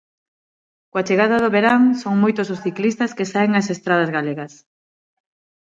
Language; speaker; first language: Galician; non-native, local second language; Spanish